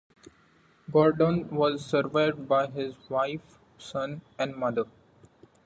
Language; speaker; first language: English; non-native, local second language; Marathi